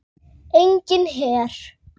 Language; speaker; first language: Icelandic; native; Icelandic